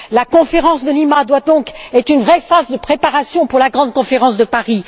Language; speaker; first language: French; native; French